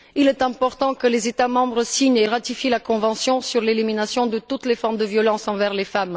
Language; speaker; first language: French; non-native, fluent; Bulgarian